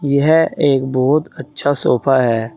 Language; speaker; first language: Hindi; native; Hindi